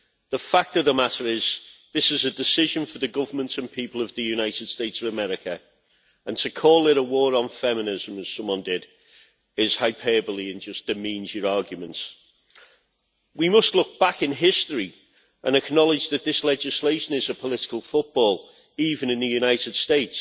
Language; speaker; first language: English; native; English